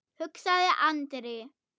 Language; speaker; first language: Icelandic; non-native, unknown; German